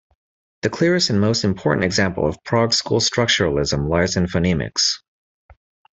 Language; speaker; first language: English; native; English